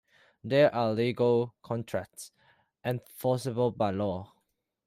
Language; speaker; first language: English; non-native, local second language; Cantonese